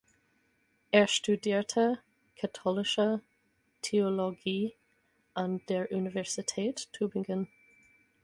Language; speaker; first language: German; non-native, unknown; English